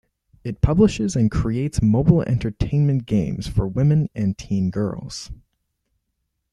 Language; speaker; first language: English; native; English